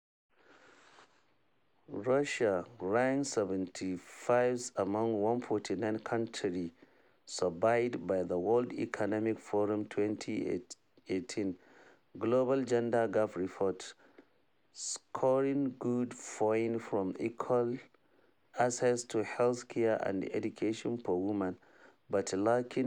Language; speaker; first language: English; non-native, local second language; Hausa